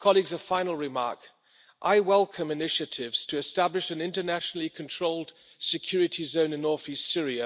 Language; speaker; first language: English; non-native, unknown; German